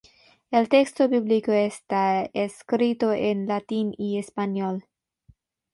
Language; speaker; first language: Spanish; non-native, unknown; Bangla